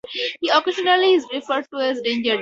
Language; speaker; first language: English; native; English